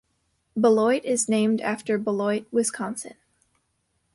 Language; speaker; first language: English; native; English